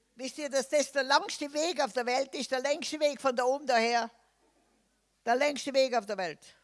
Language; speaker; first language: German; non-native, fluent; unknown